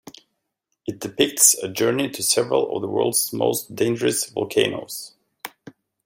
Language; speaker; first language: English; native; English